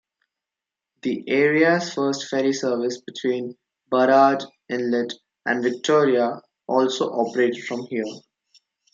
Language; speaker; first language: English; non-native, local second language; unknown